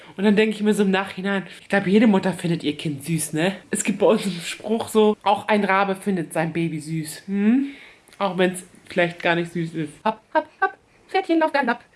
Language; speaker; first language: German; early bilingual, other home language; Turkish